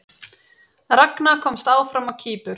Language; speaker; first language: Icelandic; native; Icelandic